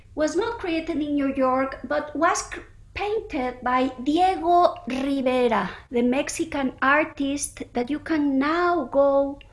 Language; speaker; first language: English; early bilingual, other home language; Spanish